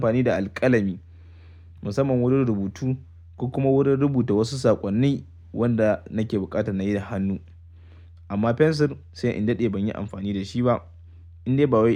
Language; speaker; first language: Hausa; native; Hausa